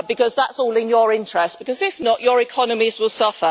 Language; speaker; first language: English; native; English